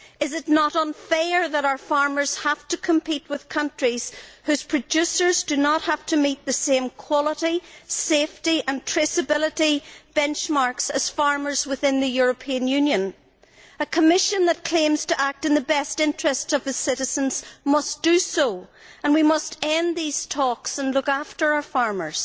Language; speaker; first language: English; native; English